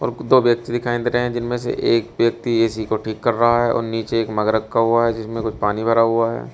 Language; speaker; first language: Hindi; native; Hindi